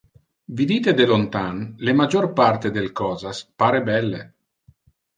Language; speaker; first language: Interlingua; non-native, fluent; Italian